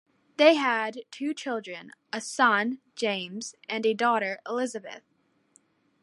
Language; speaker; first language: English; native; English